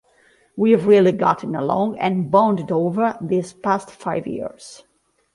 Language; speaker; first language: English; non-native, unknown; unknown